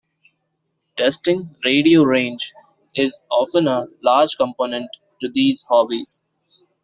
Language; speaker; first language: English; non-native, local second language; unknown